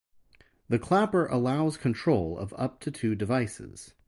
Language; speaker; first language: English; native; English